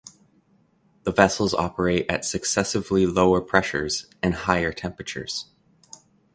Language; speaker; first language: English; native; English